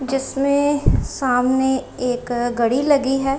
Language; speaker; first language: Hindi; non-native, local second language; Punjabi